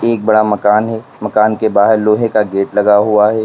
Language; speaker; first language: Hindi; native; Hindi